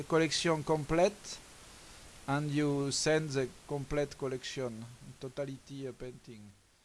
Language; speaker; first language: English; non-native, learner; French